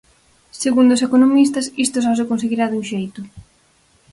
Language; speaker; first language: Galician; native; Galician